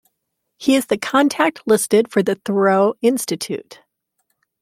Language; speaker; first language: English; native; English